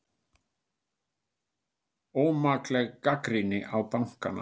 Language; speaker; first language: Icelandic; native; Icelandic